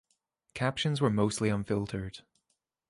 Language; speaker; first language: English; native; English